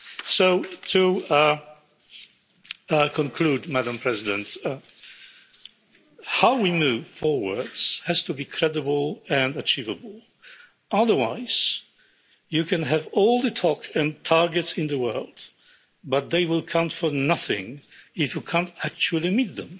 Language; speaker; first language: English; non-native, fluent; Polish